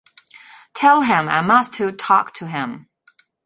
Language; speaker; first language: English; non-native, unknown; Chinese